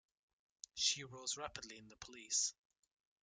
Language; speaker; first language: English; native; English